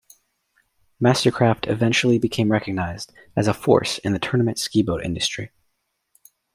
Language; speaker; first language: English; native; English